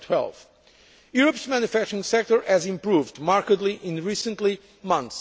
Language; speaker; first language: English; non-native, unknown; Portuguese